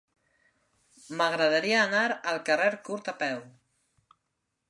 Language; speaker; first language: Catalan; non-native, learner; Spanish